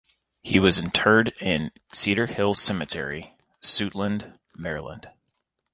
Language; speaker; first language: English; native; English